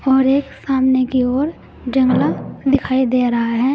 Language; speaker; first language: Hindi; native; Hindi